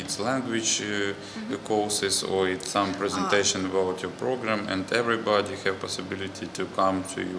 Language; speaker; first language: English; non-native, learner; Russian